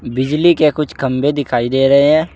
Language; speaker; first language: Hindi; native; Hindi